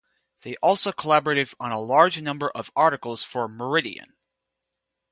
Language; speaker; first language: English; native; English